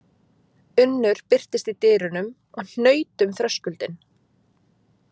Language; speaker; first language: Icelandic; native; Icelandic